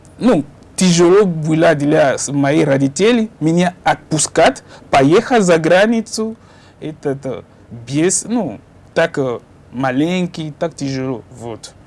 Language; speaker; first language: Russian; non-native, learner; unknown